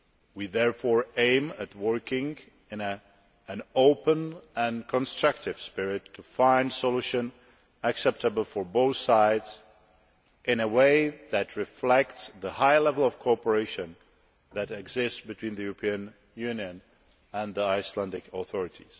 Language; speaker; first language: English; non-native, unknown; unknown